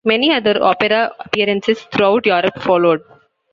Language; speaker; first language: English; non-native, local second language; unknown